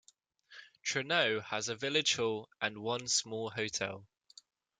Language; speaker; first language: English; native; English